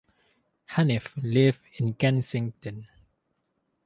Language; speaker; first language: English; non-native, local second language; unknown